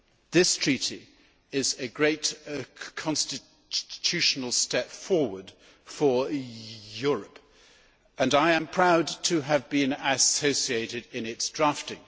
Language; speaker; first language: English; native; English